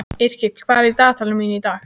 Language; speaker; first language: Icelandic; native; Icelandic